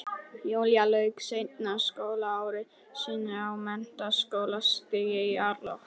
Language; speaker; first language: Icelandic; non-native, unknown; Polish